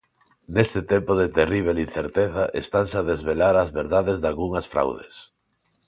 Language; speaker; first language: Galician; non-native, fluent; Spanish